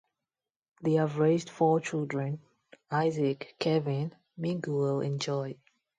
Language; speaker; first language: English; non-native, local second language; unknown